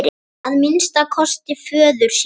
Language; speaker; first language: Icelandic; native; Icelandic